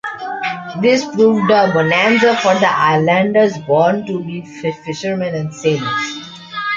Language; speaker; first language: English; non-native, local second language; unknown